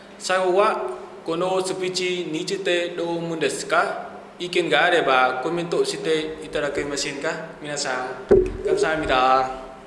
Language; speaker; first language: Japanese; non-native, learner; Vietnamese